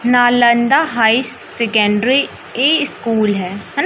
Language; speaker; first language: Hindi; native; Hindi